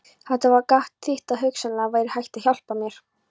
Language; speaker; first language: Icelandic; non-native, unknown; Polish